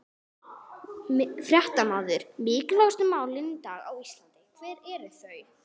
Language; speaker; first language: Icelandic; non-native, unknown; English